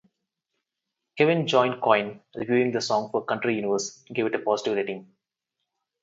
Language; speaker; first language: English; non-native, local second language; Telugu